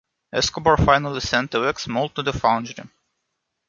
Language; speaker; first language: English; non-native, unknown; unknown